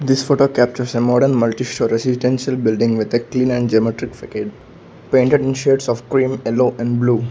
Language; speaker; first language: English; non-native, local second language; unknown